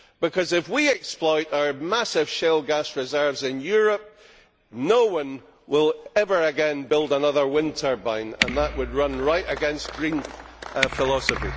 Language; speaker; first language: English; native; English